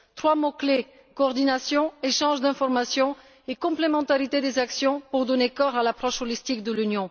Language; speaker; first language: French; non-native, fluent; Bulgarian